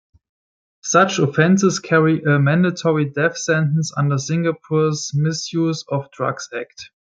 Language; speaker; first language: English; native; English